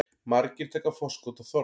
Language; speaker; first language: Icelandic; native; Icelandic